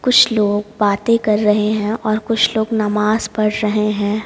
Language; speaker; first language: Hindi; native; Hindi